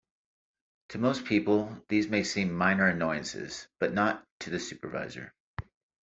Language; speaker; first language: English; native; English